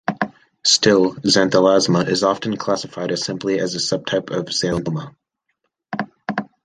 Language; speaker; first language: English; native; English